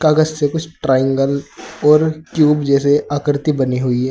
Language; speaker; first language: Hindi; native; Hindi